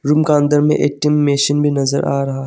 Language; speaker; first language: Hindi; non-native, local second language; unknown